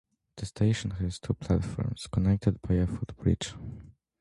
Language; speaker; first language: English; non-native, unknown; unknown